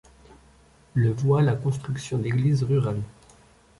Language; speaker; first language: French; native; French